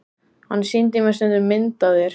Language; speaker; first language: Icelandic; native; Icelandic